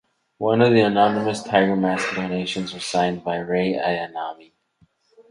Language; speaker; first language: English; native; English